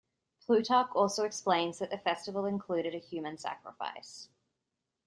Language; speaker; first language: English; native; English